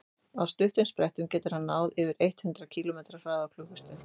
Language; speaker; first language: Icelandic; native; Icelandic